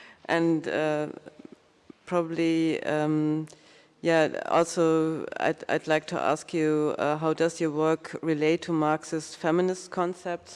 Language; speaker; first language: English; non-native, fluent; German